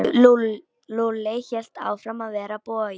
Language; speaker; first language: Icelandic; non-native, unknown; Polish